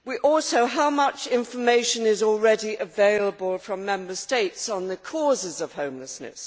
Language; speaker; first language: English; native; English